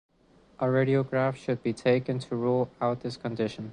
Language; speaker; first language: English; non-native, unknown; Spanish